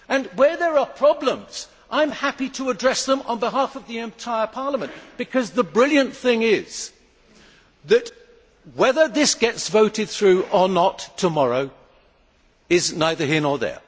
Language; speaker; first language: English; native; English